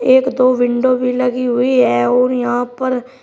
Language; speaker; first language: Hindi; native; Hindi